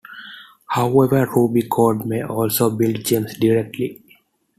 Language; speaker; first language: English; non-native, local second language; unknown